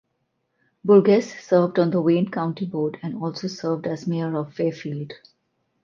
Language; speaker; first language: English; non-native, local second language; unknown